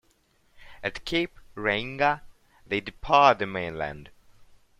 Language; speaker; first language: English; non-native, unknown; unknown